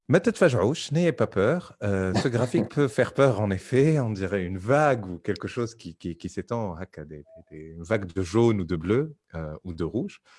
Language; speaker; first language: French; non-native, local second language; Arabic